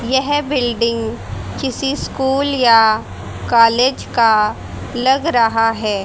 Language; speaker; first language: Hindi; native; Hindi